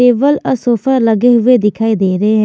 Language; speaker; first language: Hindi; non-native, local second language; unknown